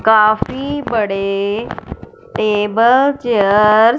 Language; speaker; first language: Hindi; non-native, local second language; Punjabi